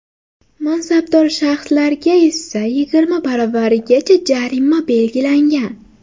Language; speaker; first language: Uzbek; native; Uzbek